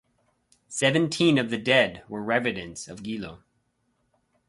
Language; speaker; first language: English; native; English